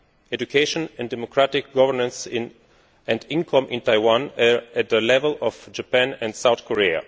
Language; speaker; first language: English; non-native, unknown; Bulgarian